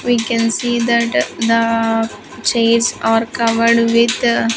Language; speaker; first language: English; non-native, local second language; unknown